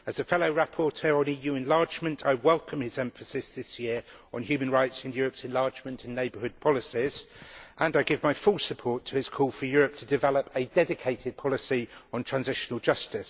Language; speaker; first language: English; native; English